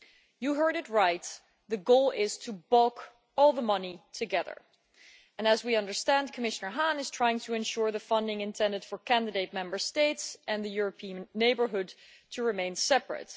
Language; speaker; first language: English; non-native, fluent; Dutch